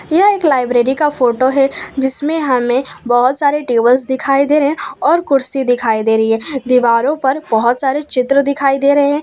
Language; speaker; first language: Hindi; non-native, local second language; Gujarati